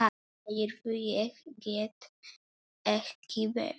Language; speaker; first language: Icelandic; non-native, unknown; Polish